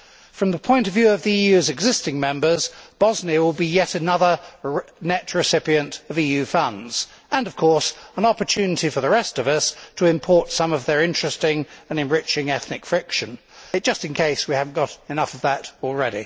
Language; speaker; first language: English; native; English